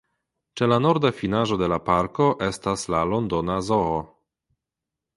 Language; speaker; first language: Esperanto; non-native, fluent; Polish